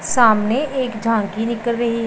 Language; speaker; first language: Hindi; non-native, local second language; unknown